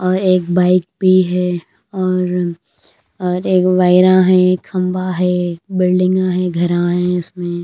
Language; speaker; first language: Hindi; non-native, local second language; Punjabi